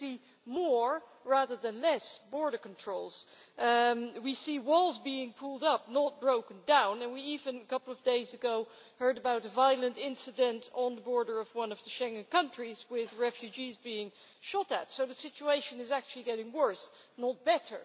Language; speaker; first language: English; non-native, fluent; Dutch